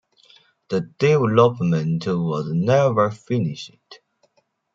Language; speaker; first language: English; non-native, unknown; Chinese